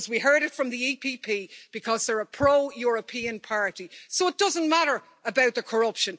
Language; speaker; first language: English; native; English